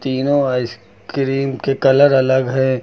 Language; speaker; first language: Hindi; native; Hindi